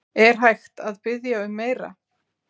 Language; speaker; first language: Icelandic; native; Icelandic